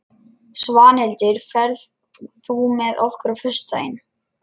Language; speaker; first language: Icelandic; non-native, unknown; Lithuanian